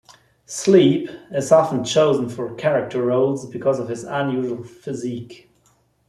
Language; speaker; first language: English; non-native, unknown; German